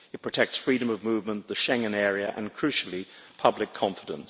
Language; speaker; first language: English; native; English